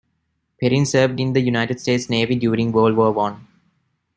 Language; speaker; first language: English; non-native, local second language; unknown